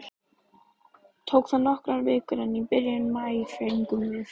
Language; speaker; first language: Icelandic; native; Icelandic